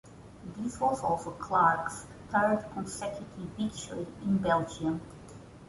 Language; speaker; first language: English; non-native, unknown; Portuguese